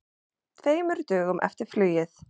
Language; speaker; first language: Icelandic; non-native, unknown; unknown